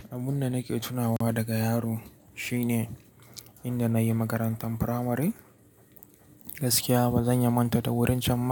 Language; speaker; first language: Hausa; native; Hausa